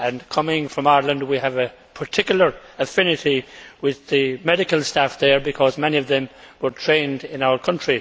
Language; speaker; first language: English; native; English